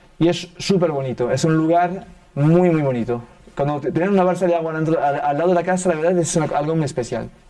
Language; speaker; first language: Spanish; early bilingual, heritage; French